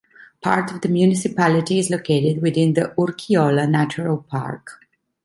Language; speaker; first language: English; non-native, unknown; Italian